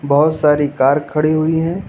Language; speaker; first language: Hindi; native; Hindi